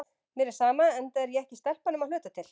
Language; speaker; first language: Icelandic; native; Icelandic